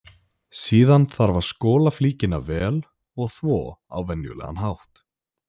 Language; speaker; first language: Icelandic; native; Icelandic